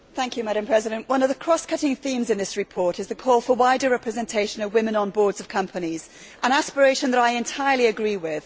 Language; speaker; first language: English; native; English